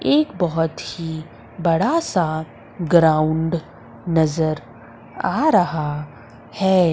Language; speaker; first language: Hindi; native; Hindi